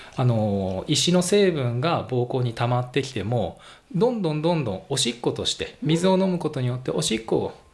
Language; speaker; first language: Japanese; native; Japanese